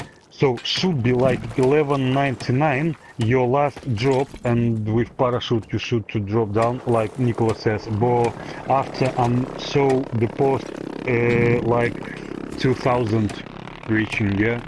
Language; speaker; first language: English; non-native, learner; Russian